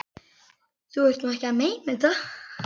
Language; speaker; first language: Icelandic; native; Icelandic